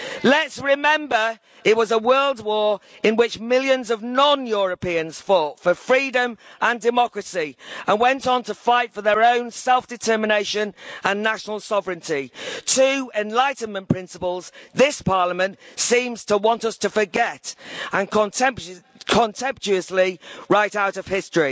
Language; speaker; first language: English; native; English